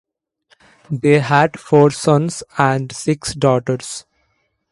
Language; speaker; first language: English; non-native, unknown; Bangla